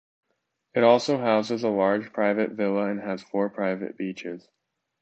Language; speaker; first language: English; native; English